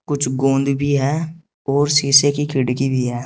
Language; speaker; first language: Hindi; native; Hindi